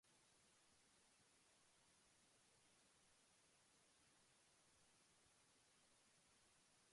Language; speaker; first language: English; non-native, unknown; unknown